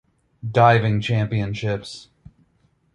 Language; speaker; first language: English; native; English